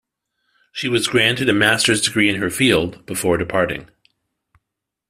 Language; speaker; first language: English; native; English